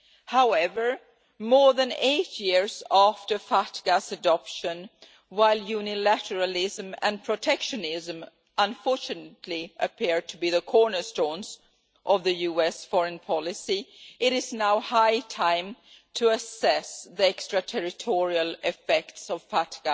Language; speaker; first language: English; non-native, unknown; Swedish